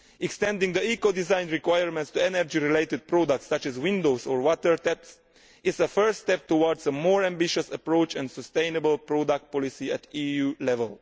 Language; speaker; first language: English; non-native, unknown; Italian